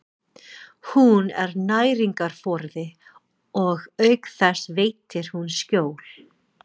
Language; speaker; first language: Icelandic; non-native, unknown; English